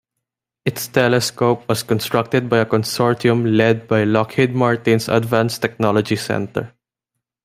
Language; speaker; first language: English; non-native, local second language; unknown